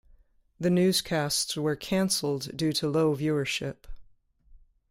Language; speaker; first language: English; native; English